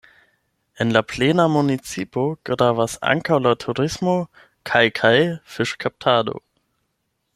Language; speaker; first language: Esperanto; non-native, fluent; German